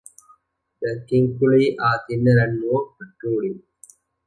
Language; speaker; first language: English; non-native, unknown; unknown